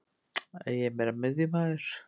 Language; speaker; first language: Icelandic; native; Icelandic